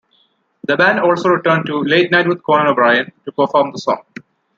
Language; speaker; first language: English; non-native, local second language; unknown